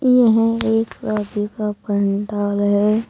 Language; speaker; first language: Hindi; native; Hindi